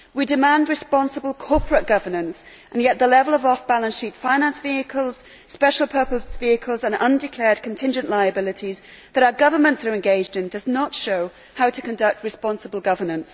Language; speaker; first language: English; native; English